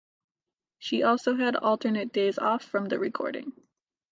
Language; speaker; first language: English; native; English